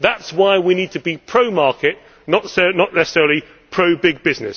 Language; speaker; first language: English; native; English